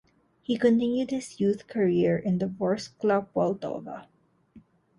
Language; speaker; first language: English; non-native, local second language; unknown